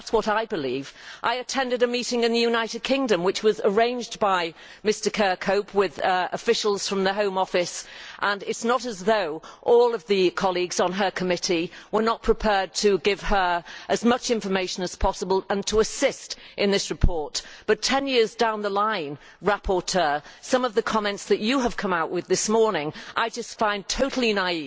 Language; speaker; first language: English; native; English